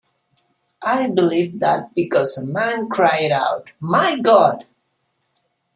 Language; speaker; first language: English; non-native, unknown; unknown